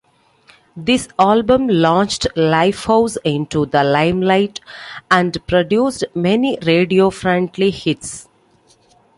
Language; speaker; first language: English; non-native, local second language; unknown